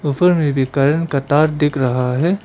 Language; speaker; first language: Hindi; non-native, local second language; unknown